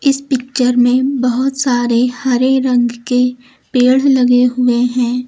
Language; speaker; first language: Hindi; native; Hindi